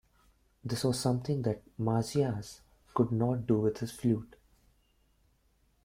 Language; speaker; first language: English; non-native, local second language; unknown